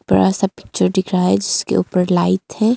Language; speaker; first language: Hindi; early bilingual, other home language; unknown